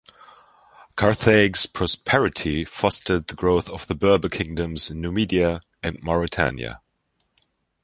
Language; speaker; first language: English; non-native, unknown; German